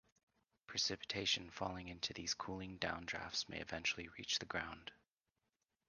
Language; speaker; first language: English; native; English